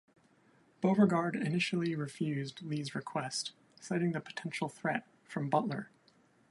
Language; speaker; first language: English; native; English